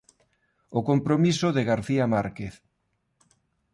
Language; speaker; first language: Galician; non-native, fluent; Spanish